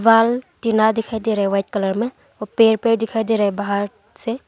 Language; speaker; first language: Hindi; non-native, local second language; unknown